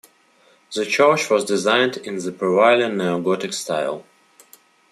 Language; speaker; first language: English; non-native, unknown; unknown